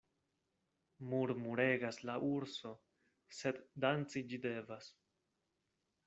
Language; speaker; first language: Esperanto; non-native, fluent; Spanish